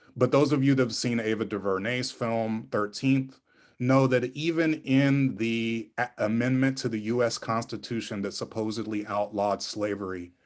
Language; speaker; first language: English; native; English